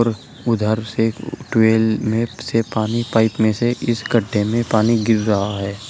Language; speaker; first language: Hindi; native; Hindi